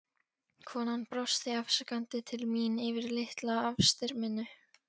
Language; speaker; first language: Icelandic; non-native, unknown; Polish